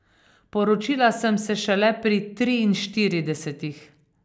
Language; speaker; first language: Slovenian; native; Slovenian